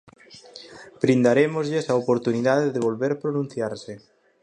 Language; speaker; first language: Galician; native; Galician